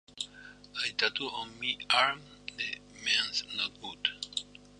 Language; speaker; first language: Spanish; native; Spanish